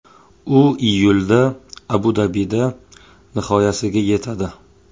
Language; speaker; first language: Uzbek; non-native, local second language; Tajik